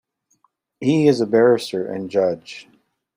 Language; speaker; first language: English; native; English